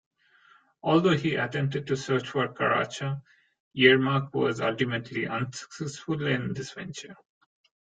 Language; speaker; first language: English; non-native, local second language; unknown